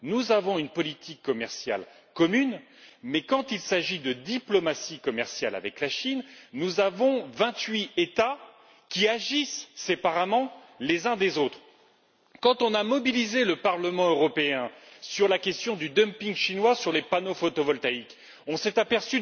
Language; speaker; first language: French; native; French